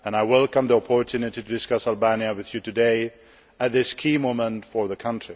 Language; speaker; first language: English; non-native, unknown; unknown